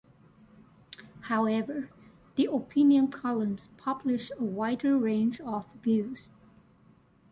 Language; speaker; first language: English; non-native, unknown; Chinese